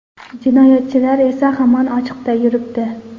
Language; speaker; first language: Uzbek; non-native, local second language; Kara-Kalpak